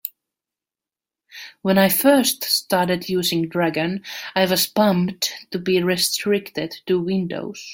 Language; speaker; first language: English; native; English